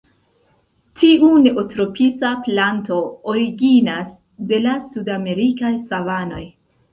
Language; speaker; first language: Esperanto; non-native, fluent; Central Kurdish